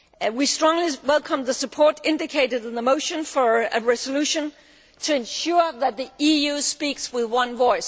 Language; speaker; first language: English; non-native, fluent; Danish